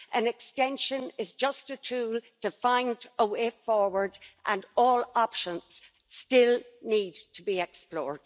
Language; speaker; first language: English; native; English